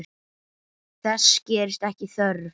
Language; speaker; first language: Icelandic; native; Icelandic